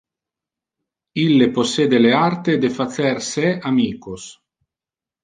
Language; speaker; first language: Interlingua; non-native, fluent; Italian